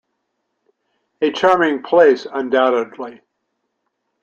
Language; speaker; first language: English; native; English